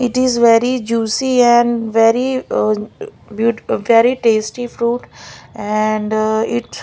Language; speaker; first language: English; non-native, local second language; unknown